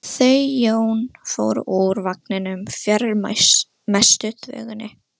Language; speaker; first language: Icelandic; non-native, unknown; Russian